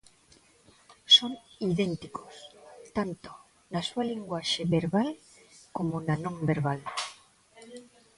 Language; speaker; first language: Galician; non-native, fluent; Spanish